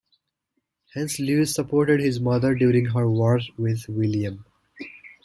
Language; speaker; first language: English; native; English